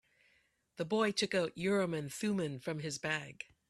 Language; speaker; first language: English; native; English